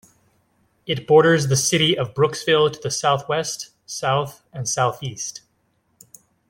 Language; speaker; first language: English; native; English